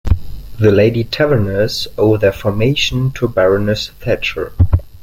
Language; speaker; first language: English; non-native, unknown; German